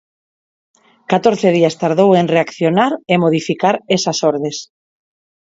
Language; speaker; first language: Galician; non-native, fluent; Spanish